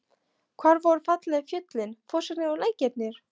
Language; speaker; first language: Icelandic; non-native, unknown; Polish